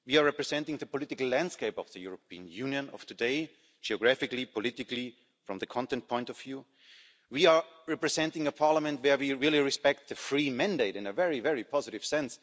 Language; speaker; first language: English; non-native, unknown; German